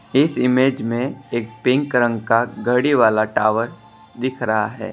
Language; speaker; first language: Hindi; non-native, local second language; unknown